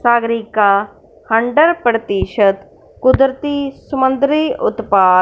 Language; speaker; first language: Hindi; non-native, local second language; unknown